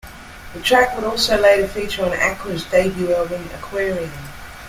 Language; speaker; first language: English; native; English